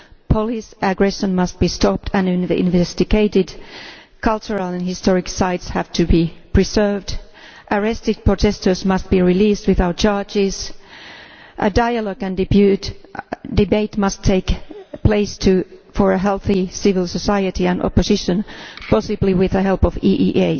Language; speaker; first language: English; non-native, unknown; Finnish